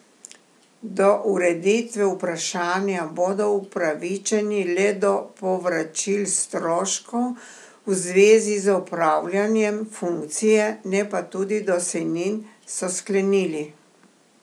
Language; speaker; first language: Slovenian; native; Slovenian